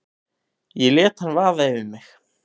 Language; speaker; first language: Icelandic; native; Icelandic